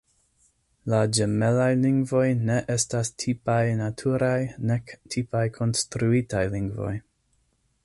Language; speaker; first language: Esperanto; non-native, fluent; English